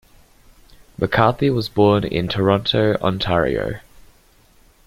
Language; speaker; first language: English; native; English